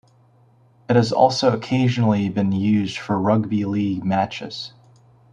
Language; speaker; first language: English; native; English